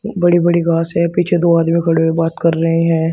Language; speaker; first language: Hindi; native; Hindi